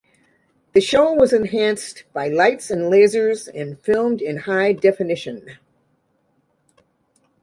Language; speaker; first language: English; native; English